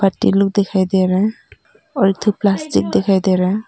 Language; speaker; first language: Hindi; non-native, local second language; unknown